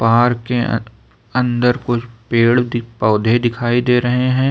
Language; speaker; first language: Hindi; native; Hindi